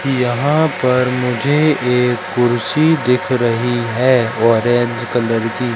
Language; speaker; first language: Hindi; native; Hindi